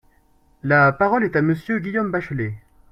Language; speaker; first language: French; native; French